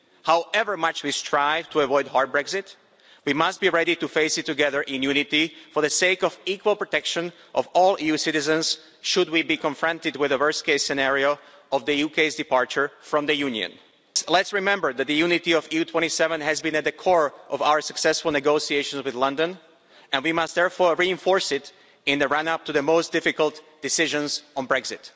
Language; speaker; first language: English; non-native, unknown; Slovak